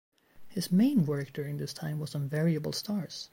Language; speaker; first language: English; native; English